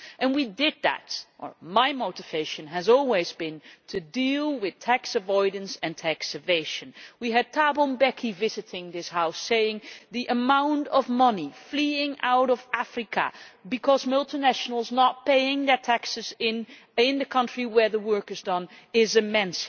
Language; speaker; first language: English; non-native, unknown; Dutch